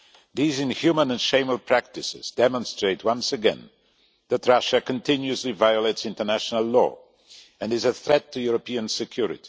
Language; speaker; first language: English; non-native, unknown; Polish